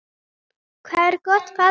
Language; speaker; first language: Icelandic; native; Icelandic